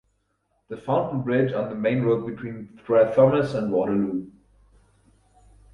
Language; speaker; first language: English; non-native, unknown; German